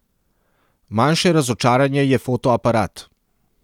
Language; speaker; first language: Slovenian; non-native, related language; Serbian